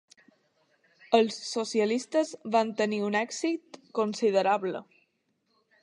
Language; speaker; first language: Catalan; native; Catalan